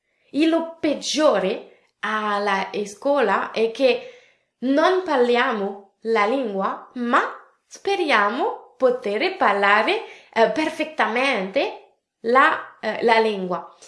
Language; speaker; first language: Italian; non-native, related language; French